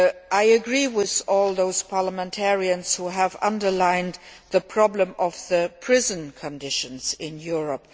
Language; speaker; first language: English; non-native, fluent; Luxembourgish